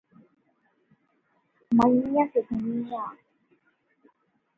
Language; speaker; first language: English; non-native, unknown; Urdu